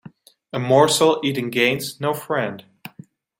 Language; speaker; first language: English; non-native, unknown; Dutch